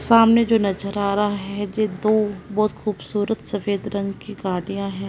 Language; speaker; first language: Hindi; non-native, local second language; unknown